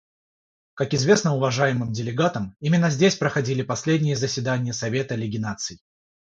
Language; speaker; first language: Russian; non-native, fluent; Georgian